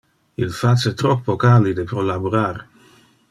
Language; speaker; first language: Interlingua; non-native, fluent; Dutch